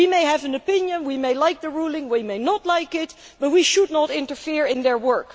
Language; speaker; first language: English; non-native, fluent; Dutch